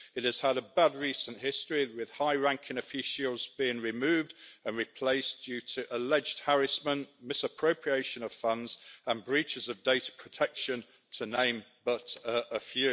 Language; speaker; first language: English; native; English